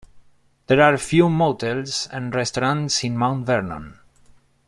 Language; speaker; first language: English; non-native, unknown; Spanish